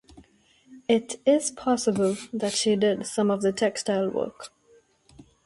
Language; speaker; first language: English; non-native, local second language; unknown